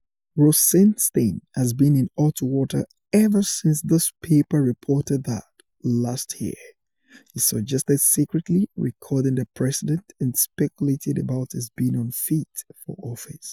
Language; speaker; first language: English; non-native, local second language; Yoruba